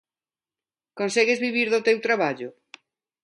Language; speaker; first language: Galician; non-native, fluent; Spanish